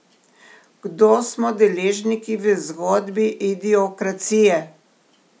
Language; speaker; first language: Slovenian; native; Slovenian